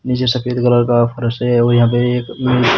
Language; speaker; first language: Hindi; native; Hindi